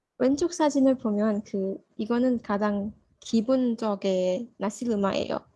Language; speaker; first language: Korean; non-native, learner; Malay